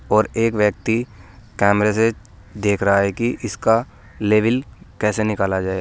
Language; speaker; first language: Hindi; native; Hindi